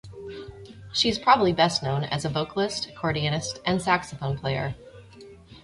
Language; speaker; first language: English; native; English